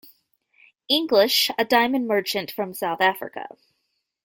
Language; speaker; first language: English; native; English